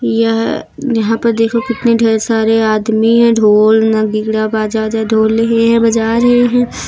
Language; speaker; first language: Hindi; native; Hindi